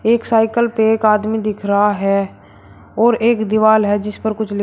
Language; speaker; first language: Hindi; native; Hindi